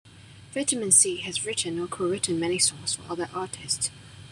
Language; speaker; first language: English; non-native, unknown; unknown